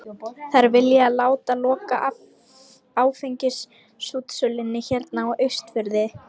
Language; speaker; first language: Icelandic; non-native, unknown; Lithuanian